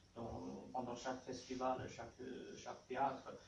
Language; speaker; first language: French; non-native, learner; Chinese